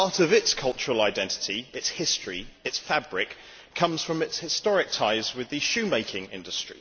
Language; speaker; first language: English; native; English